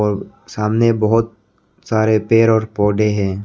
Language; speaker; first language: Hindi; non-native, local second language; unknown